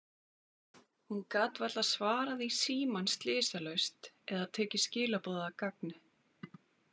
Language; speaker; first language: Icelandic; native; Icelandic